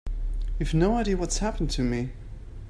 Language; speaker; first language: English; native; English